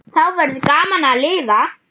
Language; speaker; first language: Icelandic; non-native, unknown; German